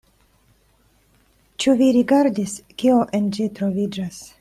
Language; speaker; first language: Esperanto; non-native, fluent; Russian